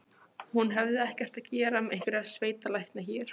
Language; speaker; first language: Icelandic; non-native, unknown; Polish